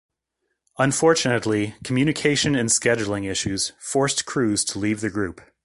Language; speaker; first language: English; native; English